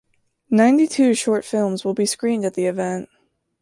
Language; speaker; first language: English; native; English